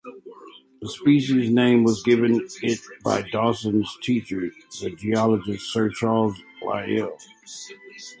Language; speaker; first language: English; native; English